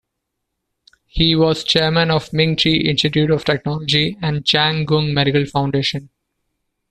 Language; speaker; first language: English; non-native, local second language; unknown